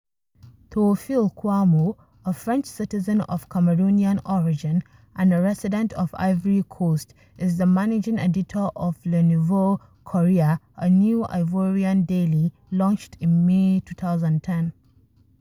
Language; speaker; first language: English; non-native, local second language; Hausa